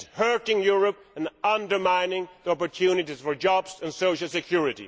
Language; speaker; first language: English; non-native, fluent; Swedish